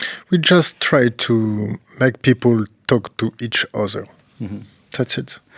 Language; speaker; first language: English; non-native, fluent; French